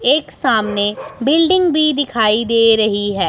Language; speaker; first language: Hindi; non-native, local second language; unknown